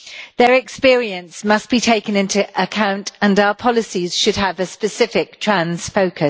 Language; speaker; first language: English; native; English